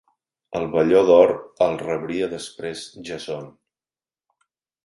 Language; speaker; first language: Catalan; native; Catalan